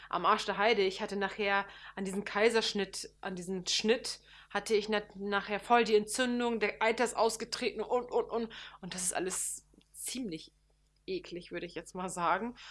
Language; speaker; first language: German; early bilingual, other home language; Turkish